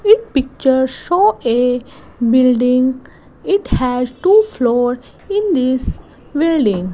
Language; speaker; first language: English; non-native, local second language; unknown